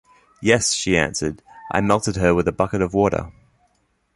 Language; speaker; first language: English; native; English